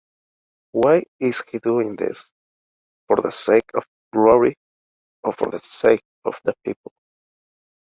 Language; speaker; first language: English; native; English